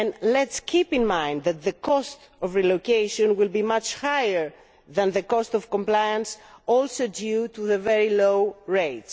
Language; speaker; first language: English; non-native, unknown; Greek